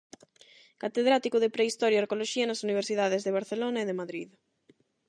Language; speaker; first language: Galician; non-native, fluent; Spanish